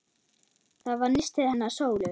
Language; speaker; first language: Icelandic; non-native, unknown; German